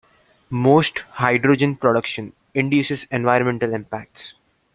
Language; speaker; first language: English; non-native, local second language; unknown